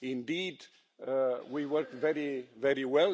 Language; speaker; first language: English; non-native, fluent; Romanian